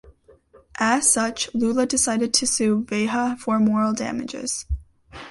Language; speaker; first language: English; native; English